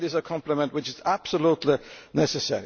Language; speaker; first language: English; non-native, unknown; German